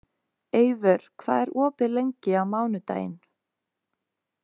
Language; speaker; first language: Icelandic; native; Icelandic